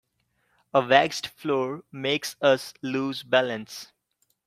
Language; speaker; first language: English; non-native, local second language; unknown